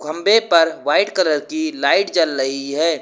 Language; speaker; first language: Hindi; native; Hindi